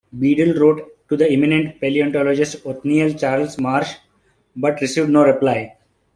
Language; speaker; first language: English; non-native, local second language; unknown